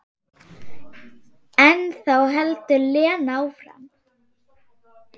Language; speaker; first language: Icelandic; non-native, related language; Swedish